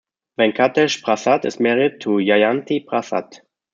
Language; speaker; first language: English; non-native, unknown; German